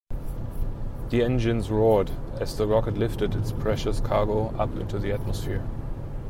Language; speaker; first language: English; non-native, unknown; German